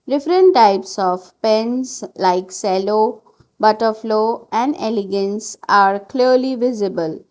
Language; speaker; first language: English; non-native, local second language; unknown